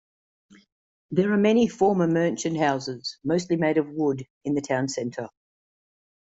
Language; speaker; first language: English; native; English